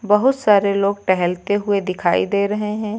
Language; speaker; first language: Hindi; native; Hindi